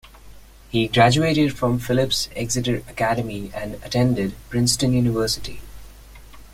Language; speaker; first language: English; non-native, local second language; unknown